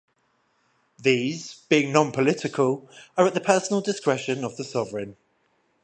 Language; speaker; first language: English; native; English